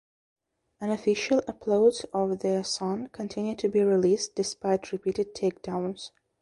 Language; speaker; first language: English; non-native, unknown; Belarusian